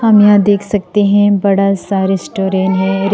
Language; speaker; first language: Hindi; non-native, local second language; Assamese